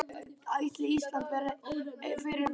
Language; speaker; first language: Icelandic; native; Icelandic